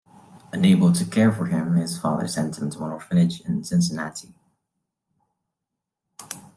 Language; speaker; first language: English; non-native, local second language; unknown